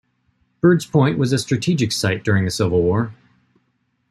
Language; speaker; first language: English; native; English